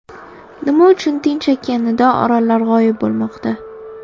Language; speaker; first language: Uzbek; native; Uzbek